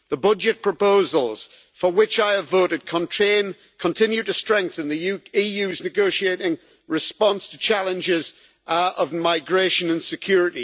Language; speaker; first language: English; native; English